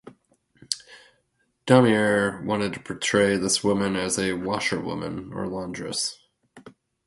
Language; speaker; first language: English; native; English